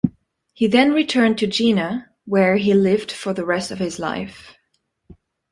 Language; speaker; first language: English; non-native, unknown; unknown